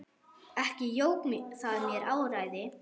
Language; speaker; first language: Icelandic; non-native, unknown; German